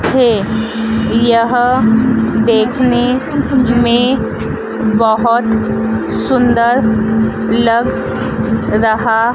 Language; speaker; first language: Hindi; native; Hindi